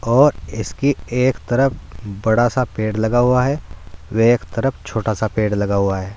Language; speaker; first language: Hindi; native; Hindi